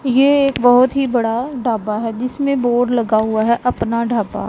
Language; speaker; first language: Hindi; non-native, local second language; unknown